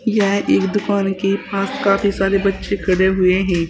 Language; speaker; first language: Hindi; native; Hindi